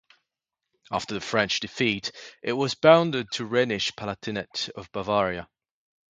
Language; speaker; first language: English; native; English